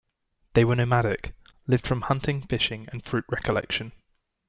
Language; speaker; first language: English; native; English